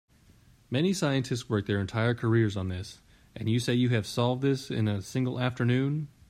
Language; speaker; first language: English; native; English